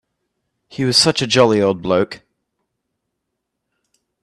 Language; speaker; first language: English; native; English